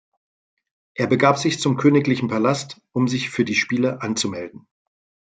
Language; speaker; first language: German; native; German